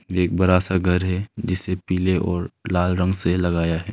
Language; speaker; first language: Hindi; non-native, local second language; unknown